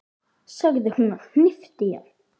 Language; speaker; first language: Icelandic; native; Icelandic